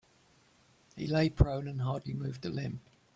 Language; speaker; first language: English; native; English